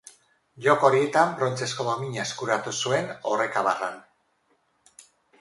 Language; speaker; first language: Basque; non-native, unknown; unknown